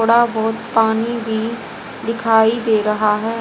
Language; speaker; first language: Hindi; native; Hindi